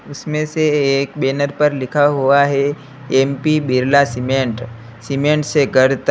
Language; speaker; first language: Hindi; native; Hindi